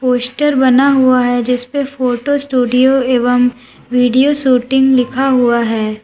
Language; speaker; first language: Hindi; native; Hindi